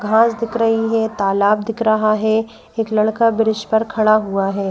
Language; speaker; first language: Hindi; native; Hindi